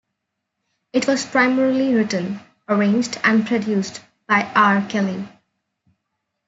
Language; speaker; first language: English; non-native, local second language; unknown